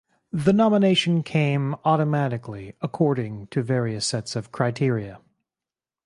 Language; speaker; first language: English; native; English